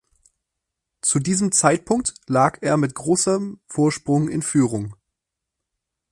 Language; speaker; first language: German; native; German